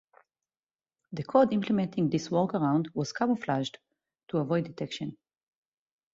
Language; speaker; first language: English; non-native, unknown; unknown